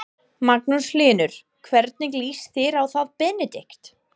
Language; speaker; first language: Icelandic; non-native, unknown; English